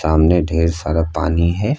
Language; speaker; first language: Hindi; native; Hindi